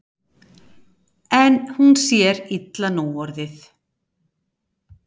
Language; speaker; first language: Icelandic; native; Icelandic